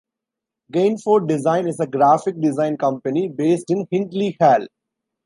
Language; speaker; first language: English; non-native, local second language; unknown